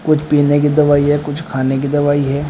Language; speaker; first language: Hindi; native; Hindi